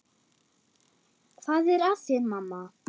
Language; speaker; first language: Icelandic; non-native, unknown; German